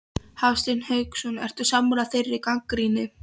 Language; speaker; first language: Icelandic; non-native, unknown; Polish